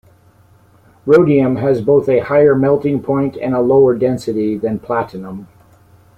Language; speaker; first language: English; native; English